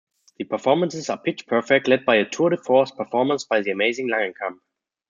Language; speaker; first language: English; non-native, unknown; German